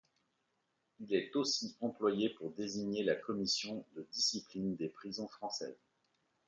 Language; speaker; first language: French; native; French